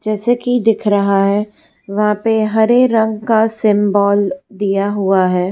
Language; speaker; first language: Hindi; non-native, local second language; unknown